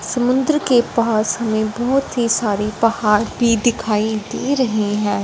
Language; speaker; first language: Hindi; non-native, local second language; Punjabi